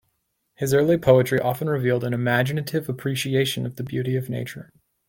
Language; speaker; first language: English; native; English